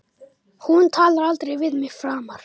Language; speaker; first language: Icelandic; non-native, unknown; Romanian